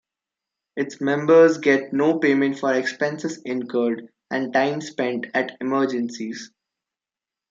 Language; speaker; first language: English; non-native, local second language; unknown